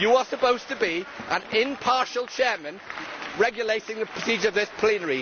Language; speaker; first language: English; native; English